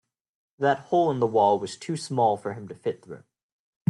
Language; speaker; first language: English; native; English